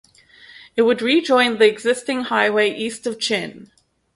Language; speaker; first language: English; native; English